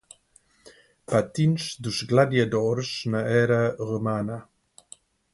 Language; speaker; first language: Portuguese; non-native, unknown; English